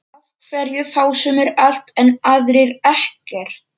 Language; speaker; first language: Icelandic; non-native, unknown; Polish